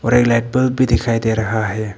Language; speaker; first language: Hindi; non-native, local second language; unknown